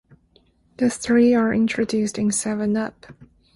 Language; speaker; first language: English; non-native, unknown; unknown